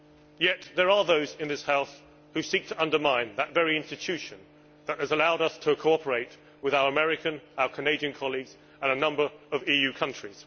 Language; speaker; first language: English; native; English